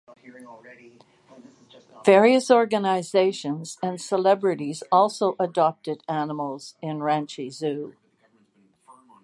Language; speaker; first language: English; native; English